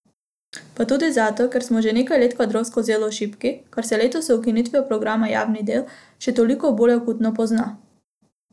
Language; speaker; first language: Slovenian; non-native, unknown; Macedonian